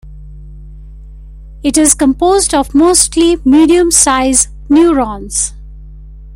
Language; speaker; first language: English; non-native, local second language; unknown